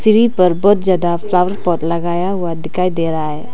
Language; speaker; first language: Hindi; non-native, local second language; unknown